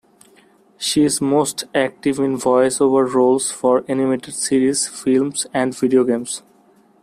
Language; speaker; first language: English; non-native, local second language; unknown